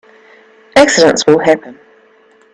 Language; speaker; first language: English; native; English